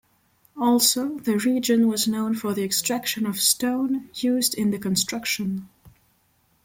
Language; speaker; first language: English; non-native, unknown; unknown